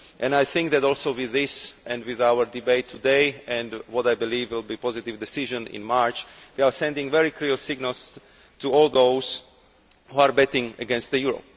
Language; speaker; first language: English; non-native, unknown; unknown